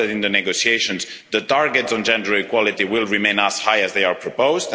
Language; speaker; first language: English; non-native, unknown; Spanish